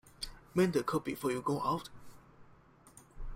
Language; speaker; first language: English; non-native, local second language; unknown